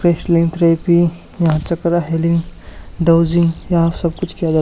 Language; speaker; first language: Hindi; native; Hindi